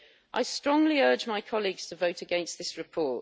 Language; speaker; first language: English; native; English